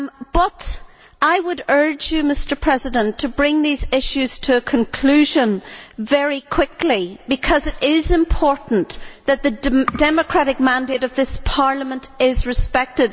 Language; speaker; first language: English; native; English